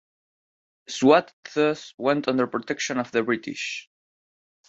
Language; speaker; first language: English; non-native, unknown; Spanish